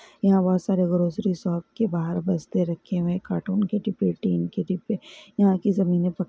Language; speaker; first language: Hindi; non-native, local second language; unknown